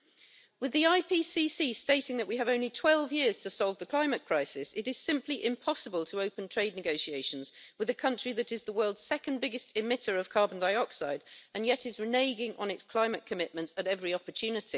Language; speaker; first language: English; native; English